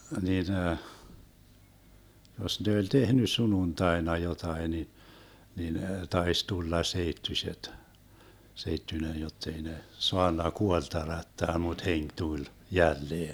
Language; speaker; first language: Finnish; early bilingual, heritage; Finnish